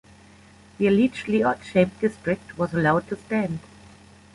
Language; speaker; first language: English; non-native, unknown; German